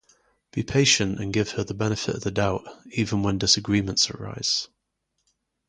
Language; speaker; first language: English; native; English